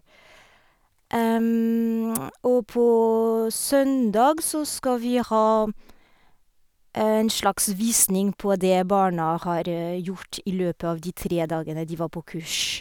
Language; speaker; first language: Norwegian; non-native, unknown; French